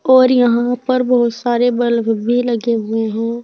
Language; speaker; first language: Hindi; native; Hindi